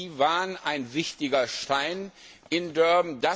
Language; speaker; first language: German; non-native, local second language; Luxembourgish